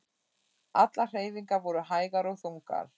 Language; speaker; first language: Icelandic; non-native, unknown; German